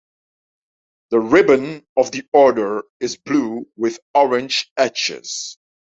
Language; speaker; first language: English; non-native, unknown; Dutch